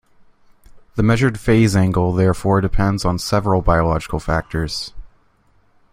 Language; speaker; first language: English; native; English